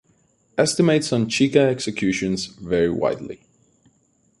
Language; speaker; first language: English; native; English